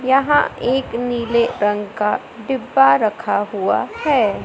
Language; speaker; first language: Hindi; native; Hindi